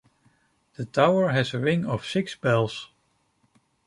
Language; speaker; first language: English; non-native, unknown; Dutch